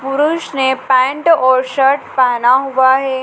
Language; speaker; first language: Hindi; native; Hindi